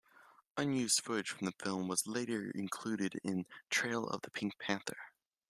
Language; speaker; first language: English; native; English